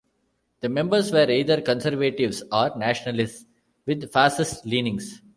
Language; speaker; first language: English; non-native, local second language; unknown